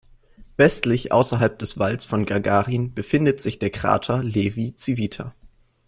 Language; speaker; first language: German; native; German